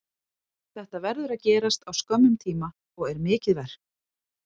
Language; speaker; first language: Icelandic; native; Icelandic